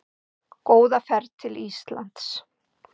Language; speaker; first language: Icelandic; native; Icelandic